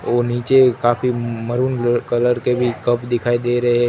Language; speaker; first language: Hindi; non-native, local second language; Gujarati